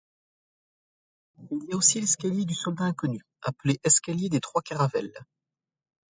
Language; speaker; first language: French; native; French